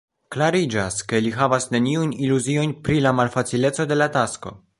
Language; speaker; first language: Esperanto; non-native, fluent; Polish